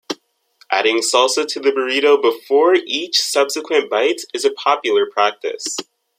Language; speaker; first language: English; native; English